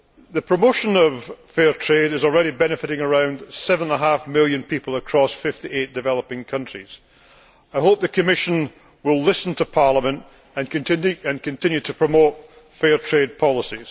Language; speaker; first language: English; native; English